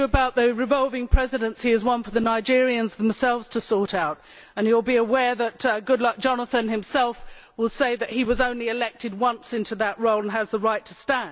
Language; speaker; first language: English; native; English